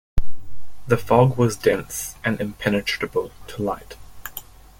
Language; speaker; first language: English; native; English